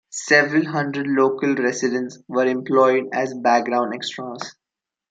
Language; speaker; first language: English; non-native, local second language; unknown